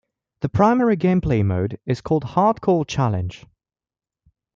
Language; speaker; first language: English; non-native, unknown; French